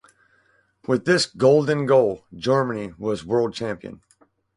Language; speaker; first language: English; native; English